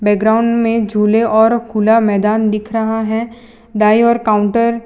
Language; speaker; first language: Hindi; non-native, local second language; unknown